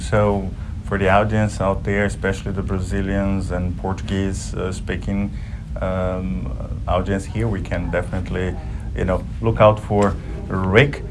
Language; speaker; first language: English; non-native, fluent; Portuguese